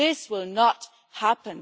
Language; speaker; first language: English; non-native, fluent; German